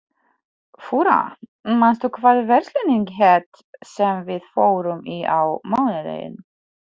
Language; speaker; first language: Icelandic; non-native, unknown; Polish